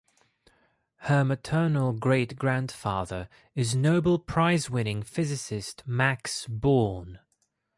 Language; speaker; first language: English; non-native, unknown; Greek